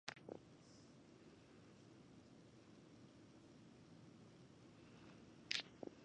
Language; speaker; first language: English; non-native, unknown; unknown